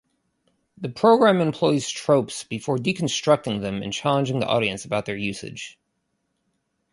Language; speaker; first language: English; native; English